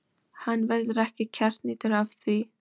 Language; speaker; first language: Icelandic; non-native, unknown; Polish